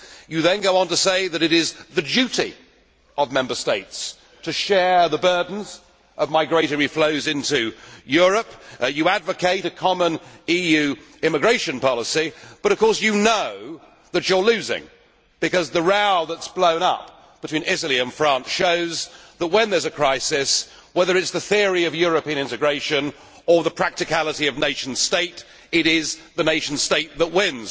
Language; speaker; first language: English; native; English